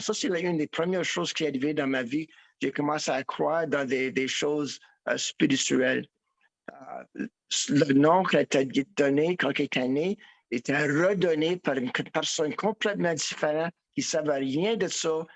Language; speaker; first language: French; non-native, learner; English